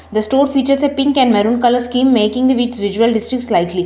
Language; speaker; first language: English; non-native, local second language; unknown